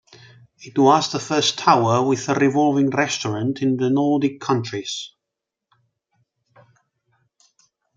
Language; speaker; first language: English; non-native, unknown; Catalan